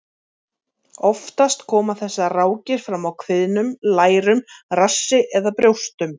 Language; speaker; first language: Icelandic; native; Icelandic